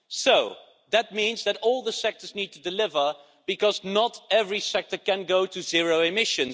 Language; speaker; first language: English; non-native, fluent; Dutch